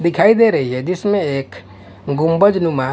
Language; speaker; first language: Hindi; non-native, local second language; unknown